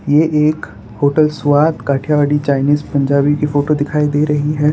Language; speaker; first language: Hindi; non-native, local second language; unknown